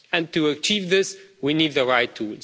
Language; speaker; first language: English; non-native, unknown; Romanian